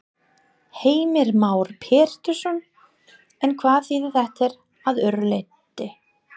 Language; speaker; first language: Icelandic; non-native, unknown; English